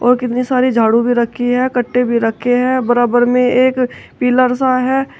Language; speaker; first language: Hindi; native; Hindi